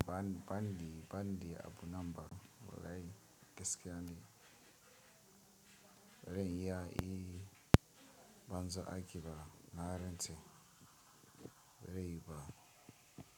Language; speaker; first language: Hausa; non-native, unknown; Tiv